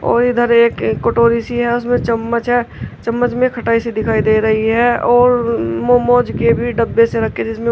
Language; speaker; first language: Hindi; native; Hindi